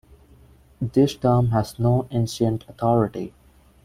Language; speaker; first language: English; non-native, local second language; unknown